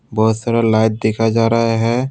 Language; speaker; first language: Hindi; non-native, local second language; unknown